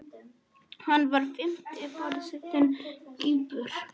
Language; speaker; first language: Icelandic; non-native, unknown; Polish